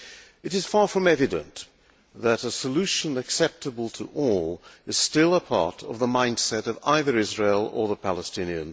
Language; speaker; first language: English; non-native, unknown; Hungarian